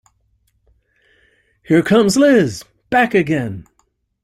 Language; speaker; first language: English; native; English